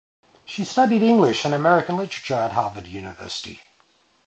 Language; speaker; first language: English; native; English